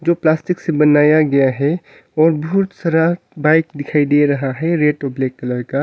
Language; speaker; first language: Hindi; non-native, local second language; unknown